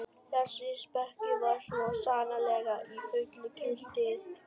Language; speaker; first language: Icelandic; non-native, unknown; Vietnamese